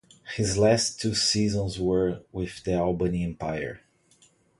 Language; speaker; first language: English; non-native, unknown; Portuguese